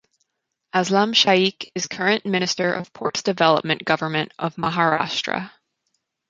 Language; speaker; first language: English; native; English